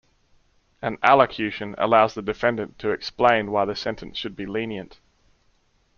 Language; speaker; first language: English; native; English